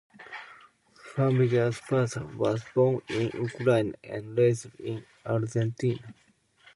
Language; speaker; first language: English; non-native, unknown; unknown